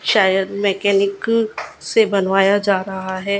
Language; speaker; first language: Hindi; non-native, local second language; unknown